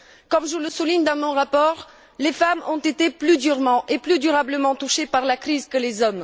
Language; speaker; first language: French; non-native, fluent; Bulgarian